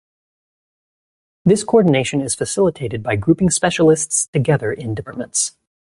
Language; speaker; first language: English; native; English